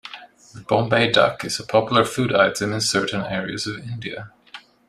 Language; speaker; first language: English; non-native, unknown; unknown